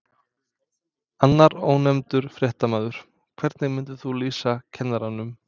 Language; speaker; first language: Icelandic; non-native, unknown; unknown